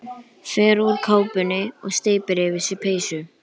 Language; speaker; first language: Icelandic; native; Icelandic